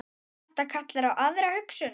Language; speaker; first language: Icelandic; native; Icelandic